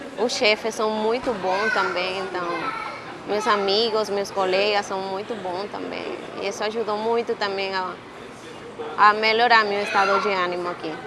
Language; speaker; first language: Portuguese; non-native, related language; Spanish